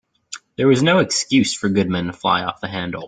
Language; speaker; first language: English; native; English